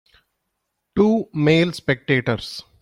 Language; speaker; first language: English; non-native, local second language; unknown